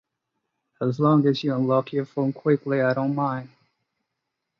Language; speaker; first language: English; non-native, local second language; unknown